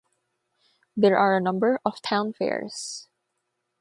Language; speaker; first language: English; non-native, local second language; Filipino